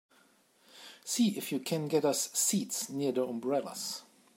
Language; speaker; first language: English; native; English